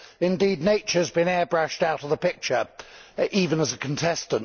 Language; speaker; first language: English; native; English